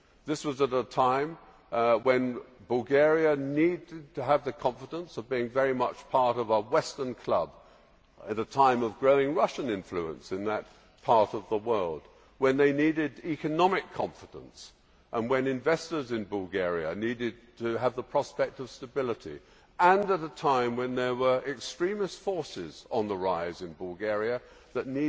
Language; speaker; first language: English; native; English